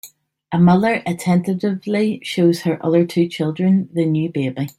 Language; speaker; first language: English; native; English